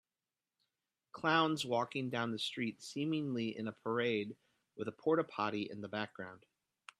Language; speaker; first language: English; native; English